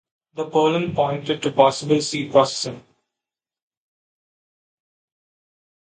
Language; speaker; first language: English; non-native, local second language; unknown